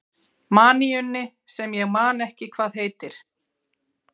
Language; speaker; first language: Icelandic; native; Icelandic